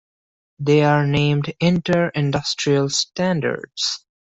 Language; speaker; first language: English; non-native, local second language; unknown